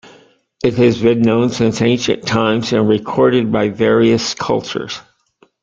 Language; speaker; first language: English; native; English